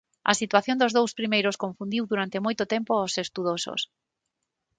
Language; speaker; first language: Galician; non-native, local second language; Spanish